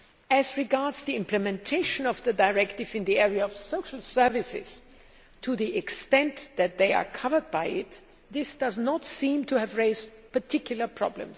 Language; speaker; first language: English; non-native, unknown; German